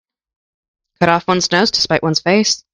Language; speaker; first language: English; native; English